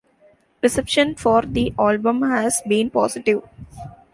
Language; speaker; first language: English; non-native, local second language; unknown